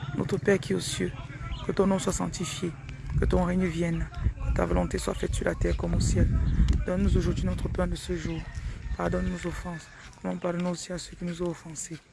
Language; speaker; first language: French; non-native, local second language; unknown